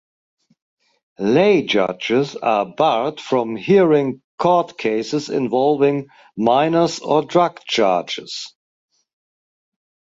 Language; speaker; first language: English; non-native, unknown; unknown